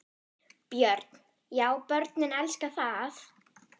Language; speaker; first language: Icelandic; non-native, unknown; German